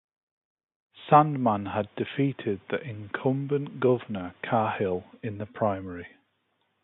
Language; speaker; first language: English; native; English